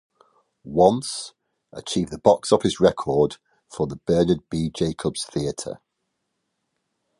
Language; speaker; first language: English; native; English